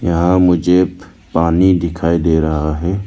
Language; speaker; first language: Hindi; non-native, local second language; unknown